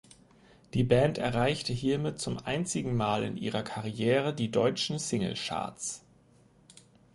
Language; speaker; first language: German; native; German